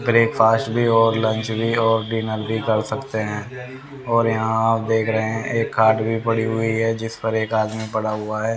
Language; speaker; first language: Hindi; native; Hindi